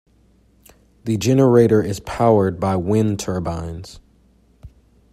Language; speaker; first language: English; native; English